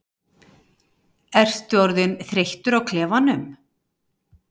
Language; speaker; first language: Icelandic; native; Icelandic